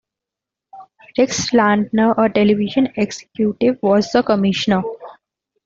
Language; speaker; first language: English; non-native, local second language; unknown